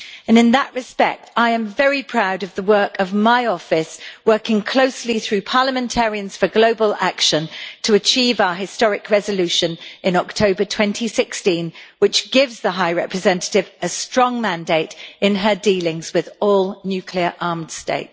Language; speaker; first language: English; native; English